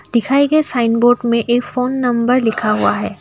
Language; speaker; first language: Hindi; non-native, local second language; Assamese